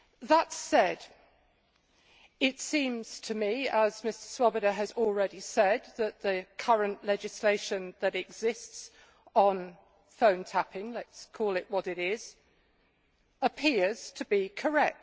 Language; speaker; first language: English; native; English